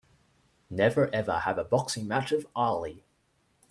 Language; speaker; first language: English; native; English